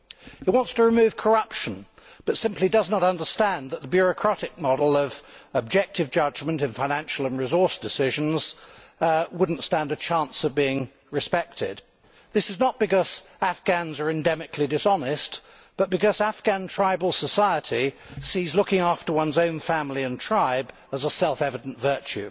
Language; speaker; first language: English; native; English